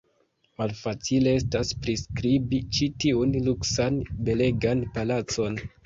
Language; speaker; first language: Esperanto; non-native, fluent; Kinyarwanda